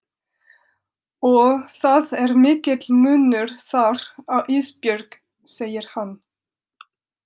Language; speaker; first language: Icelandic; non-native, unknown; French